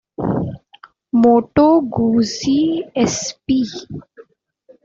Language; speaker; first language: English; non-native, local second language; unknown